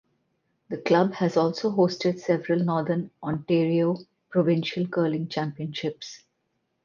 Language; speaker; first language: English; non-native, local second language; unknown